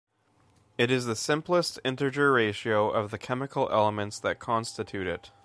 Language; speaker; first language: English; native; English